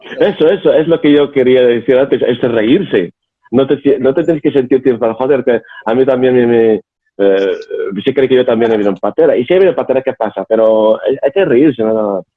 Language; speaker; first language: Spanish; non-native, fluent; Arabic